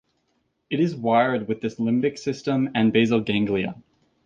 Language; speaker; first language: English; native; English